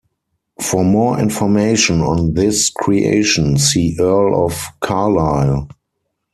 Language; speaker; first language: English; non-native, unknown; German